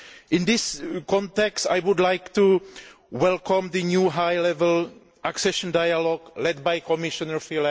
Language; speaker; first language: English; non-native, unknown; Greek